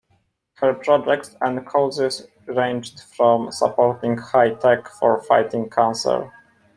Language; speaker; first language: English; non-native, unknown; Polish